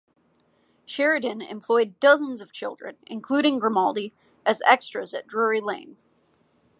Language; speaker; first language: English; native; English